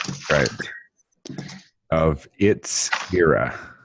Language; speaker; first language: English; native; English